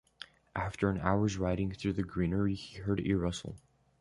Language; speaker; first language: English; native; English